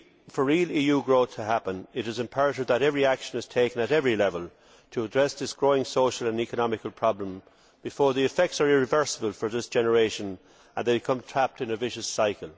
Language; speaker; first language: English; native; English